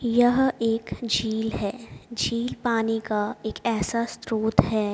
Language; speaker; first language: Hindi; native; Hindi